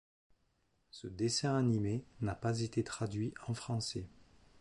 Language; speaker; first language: French; native; French